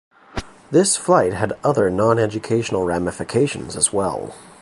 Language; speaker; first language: English; native; English